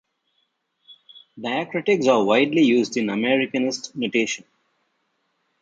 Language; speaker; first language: English; non-native, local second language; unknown